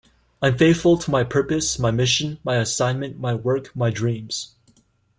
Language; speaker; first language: English; native; English